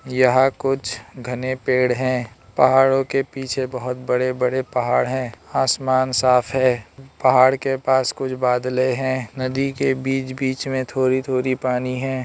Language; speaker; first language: Hindi; non-native, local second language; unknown